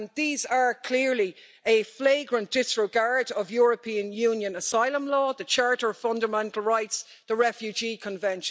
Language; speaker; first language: English; native; English